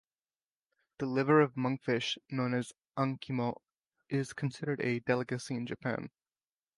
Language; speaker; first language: English; native; English